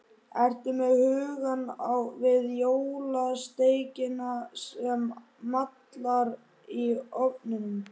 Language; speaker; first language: Icelandic; native; Icelandic